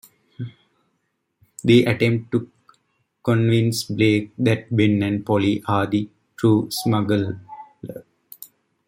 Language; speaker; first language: English; native; English